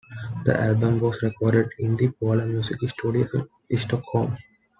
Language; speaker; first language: English; non-native, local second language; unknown